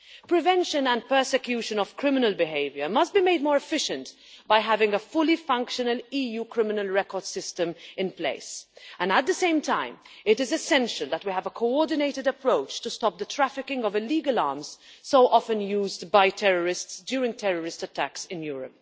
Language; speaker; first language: English; non-native, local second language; Maltese